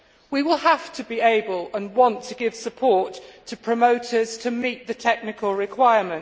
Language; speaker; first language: English; native; English